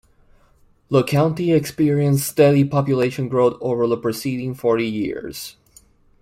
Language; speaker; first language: English; non-native, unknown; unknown